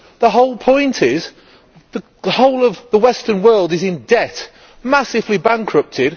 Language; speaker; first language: English; native; English